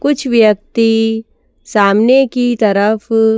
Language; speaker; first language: Hindi; native; Hindi